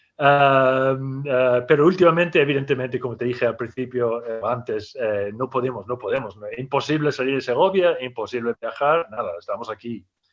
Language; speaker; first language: Spanish; non-native, fluent; English